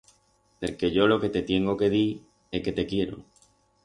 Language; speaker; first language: Aragonese; non-native, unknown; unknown